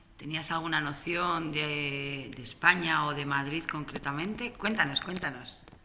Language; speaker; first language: Spanish; native; Spanish